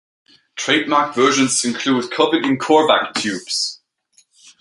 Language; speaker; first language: English; native; English